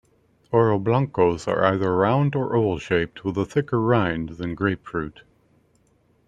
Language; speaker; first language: English; native; English